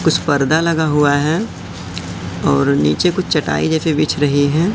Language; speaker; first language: Hindi; native; Hindi